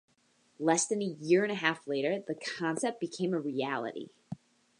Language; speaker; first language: English; native; English